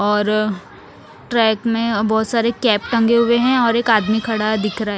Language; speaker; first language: Hindi; non-native, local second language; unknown